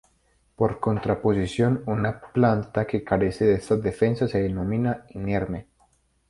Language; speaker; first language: Spanish; native; Spanish